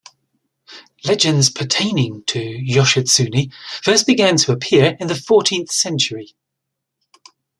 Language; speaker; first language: English; native; English